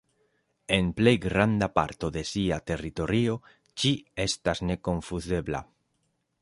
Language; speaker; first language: Esperanto; non-native, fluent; Spanish